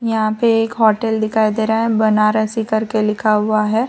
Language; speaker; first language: Hindi; non-native, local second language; Gujarati